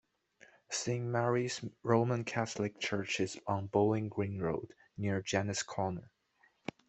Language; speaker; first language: English; non-native, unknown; Chinese